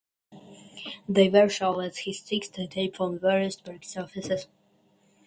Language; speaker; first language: English; non-native, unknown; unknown